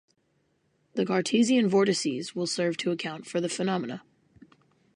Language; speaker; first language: English; native; English